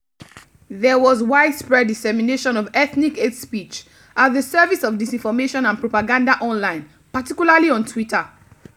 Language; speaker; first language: English; non-native, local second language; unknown